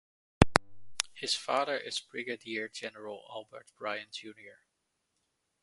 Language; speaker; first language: English; non-native, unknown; Dutch